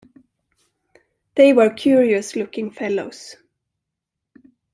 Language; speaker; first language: English; non-native, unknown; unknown